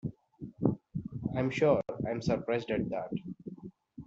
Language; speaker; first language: English; non-native, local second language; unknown